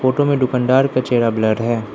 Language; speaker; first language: Hindi; non-native, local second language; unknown